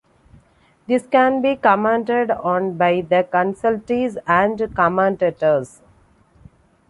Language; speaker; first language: English; non-native, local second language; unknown